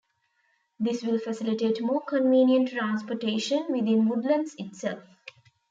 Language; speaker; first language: English; non-native, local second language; Tamil